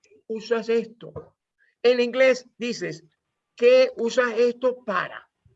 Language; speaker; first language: Spanish; native; Spanish